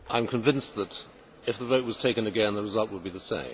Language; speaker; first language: English; native; English